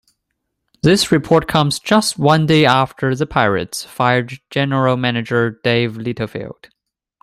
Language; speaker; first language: English; non-native, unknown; Chinese